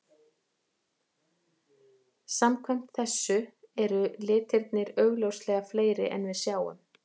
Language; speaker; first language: Icelandic; native; Icelandic